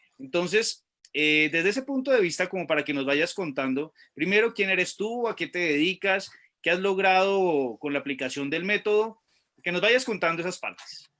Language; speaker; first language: Spanish; native; Spanish